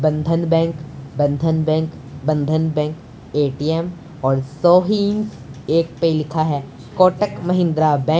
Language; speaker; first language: Hindi; non-native, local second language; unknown